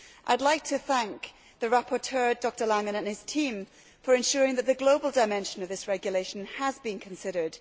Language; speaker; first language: English; native; English